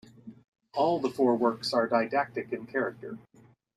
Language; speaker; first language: English; native; English